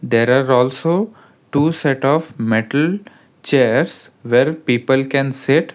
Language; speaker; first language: English; non-native, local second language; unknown